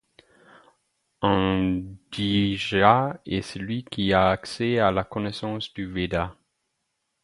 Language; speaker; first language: French; non-native, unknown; German